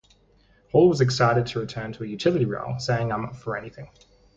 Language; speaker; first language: English; native; English